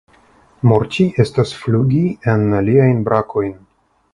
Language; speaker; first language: Esperanto; non-native, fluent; Russian